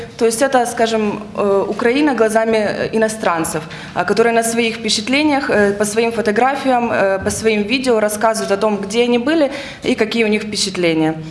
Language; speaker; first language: Russian; native; Russian